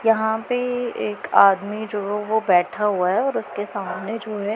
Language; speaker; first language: Hindi; non-native, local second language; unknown